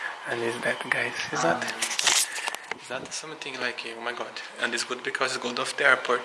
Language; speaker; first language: English; non-native, learner; Portuguese